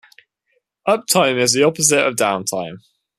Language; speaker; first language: English; native; English